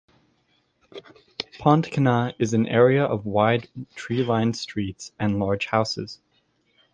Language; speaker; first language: English; native; English